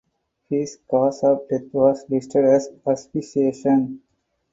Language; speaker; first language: English; non-native, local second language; Tamil